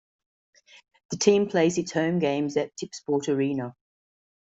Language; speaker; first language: English; native; English